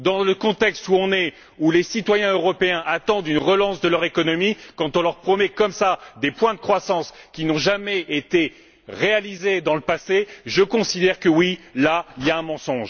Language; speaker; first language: French; native; French